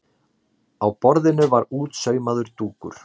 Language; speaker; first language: Icelandic; native; Icelandic